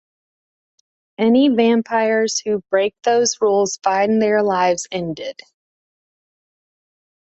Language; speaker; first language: English; native; English